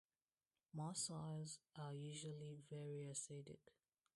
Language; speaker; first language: English; non-native, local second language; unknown